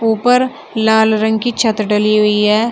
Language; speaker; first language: Hindi; native; Hindi